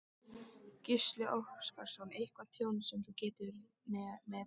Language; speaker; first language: Icelandic; native; Icelandic